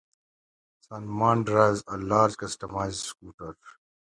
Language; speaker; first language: English; native; English